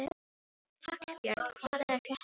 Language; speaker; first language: Icelandic; non-native, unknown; Filipino